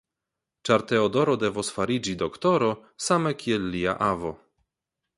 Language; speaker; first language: Esperanto; non-native, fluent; Polish